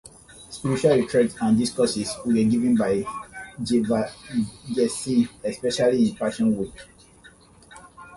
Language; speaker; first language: English; non-native, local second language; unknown